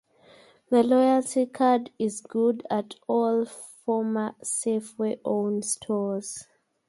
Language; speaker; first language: English; native; English